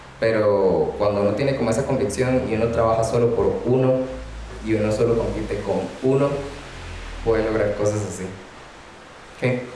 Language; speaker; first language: Spanish; native; Spanish